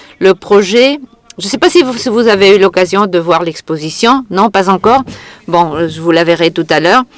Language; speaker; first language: French; non-native, fluent; Catalan